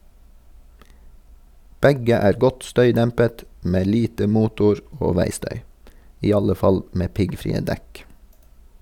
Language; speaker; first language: Norwegian; native; Norwegian